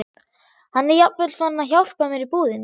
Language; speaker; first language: Icelandic; non-native, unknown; German